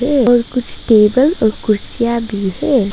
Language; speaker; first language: Hindi; non-native, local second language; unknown